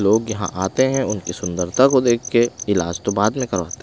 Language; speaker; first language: Hindi; non-native, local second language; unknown